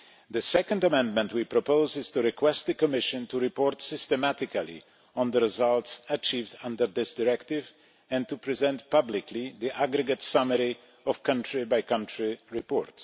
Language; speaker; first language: English; non-native, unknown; Polish